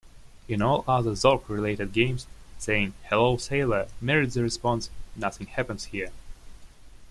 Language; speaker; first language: English; non-native, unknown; Russian